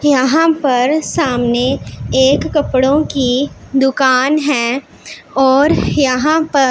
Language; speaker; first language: Hindi; non-native, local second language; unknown